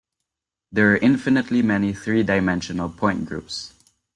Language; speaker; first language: English; non-native, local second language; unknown